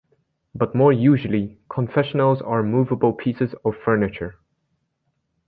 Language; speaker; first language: English; native; English